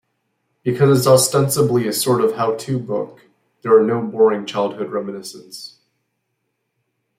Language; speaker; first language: English; native; English